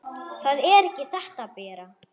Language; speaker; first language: Icelandic; non-native, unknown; German